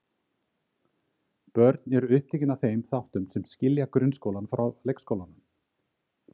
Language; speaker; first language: Icelandic; native; Icelandic